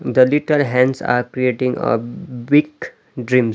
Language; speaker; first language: English; non-native, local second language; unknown